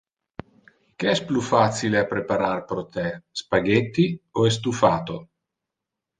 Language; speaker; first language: Interlingua; non-native, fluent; Italian